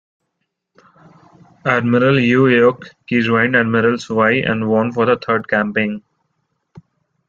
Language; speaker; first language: English; non-native, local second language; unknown